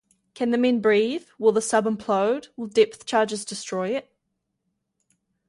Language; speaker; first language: English; native; English